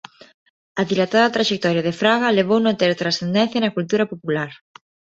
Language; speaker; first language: Galician; non-native, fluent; Spanish